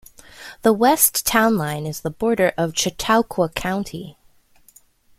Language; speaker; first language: English; native; English